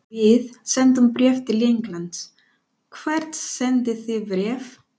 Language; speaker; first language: Icelandic; non-native, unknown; Spanish